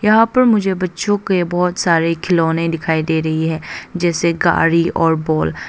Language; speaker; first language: Hindi; non-native, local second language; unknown